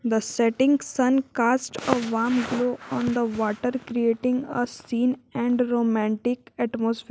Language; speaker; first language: English; non-native, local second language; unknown